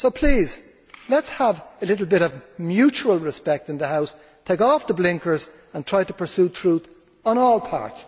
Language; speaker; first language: English; native; English